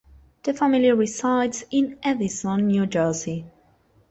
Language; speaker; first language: English; non-native, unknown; Spanish